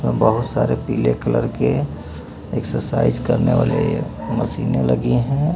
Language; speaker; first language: Hindi; native; Hindi